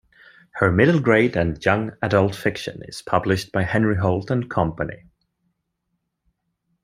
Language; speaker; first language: English; non-native, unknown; Swedish